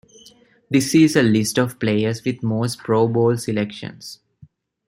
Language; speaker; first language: English; non-native, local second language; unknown